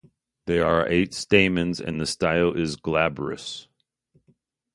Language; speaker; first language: English; native; English